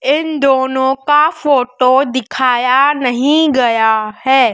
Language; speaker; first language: Hindi; native; Hindi